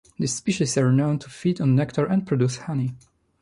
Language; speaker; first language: English; non-native, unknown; Polish